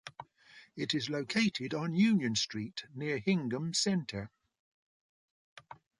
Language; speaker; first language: English; native; English